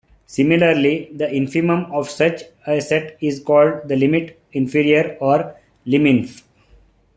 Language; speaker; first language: English; non-native, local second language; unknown